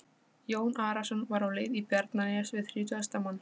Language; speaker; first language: Icelandic; non-native, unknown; Polish